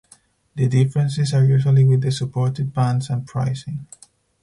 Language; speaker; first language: English; non-native, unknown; Spanish